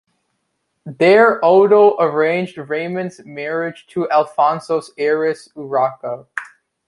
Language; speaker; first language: English; native; English